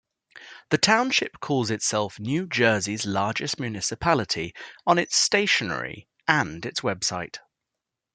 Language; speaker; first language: English; native; English